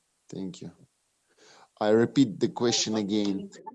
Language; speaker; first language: English; non-native, learner; Russian